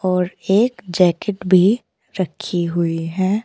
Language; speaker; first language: Hindi; native; Hindi